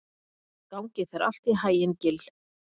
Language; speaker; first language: Icelandic; native; Icelandic